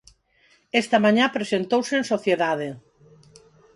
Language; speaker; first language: Galician; non-native, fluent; Spanish